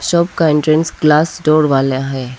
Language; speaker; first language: Hindi; non-native, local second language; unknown